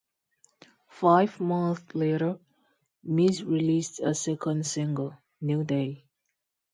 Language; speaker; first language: English; non-native, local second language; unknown